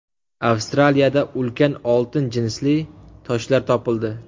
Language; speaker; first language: Uzbek; native; Uzbek